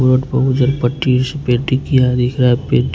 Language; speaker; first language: Hindi; non-native, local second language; Bhojpuri